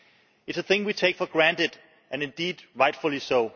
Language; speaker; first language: English; non-native, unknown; Danish